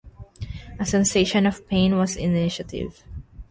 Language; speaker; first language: English; non-native, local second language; Filipino